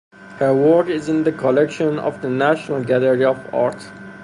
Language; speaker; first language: English; non-native, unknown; Persian